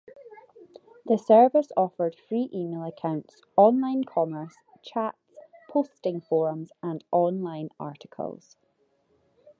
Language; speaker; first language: English; native; English